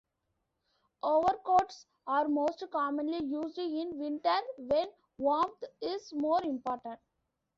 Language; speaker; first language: English; non-native, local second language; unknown